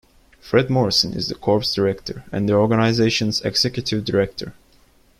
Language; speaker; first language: English; non-native, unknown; Turkish